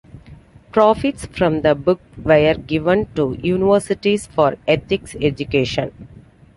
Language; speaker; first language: English; non-native, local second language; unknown